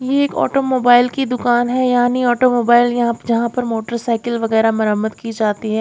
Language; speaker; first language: Hindi; native; Hindi